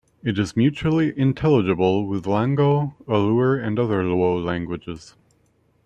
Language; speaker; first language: English; native; English